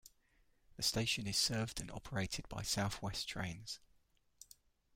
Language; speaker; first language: English; native; English